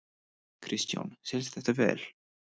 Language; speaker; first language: Icelandic; non-native, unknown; English